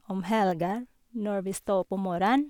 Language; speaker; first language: Norwegian; non-native, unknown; Filipino